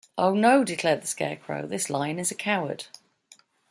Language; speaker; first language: English; native; English